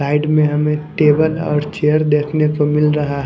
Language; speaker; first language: Hindi; non-native, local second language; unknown